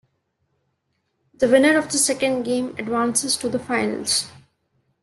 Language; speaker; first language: English; non-native, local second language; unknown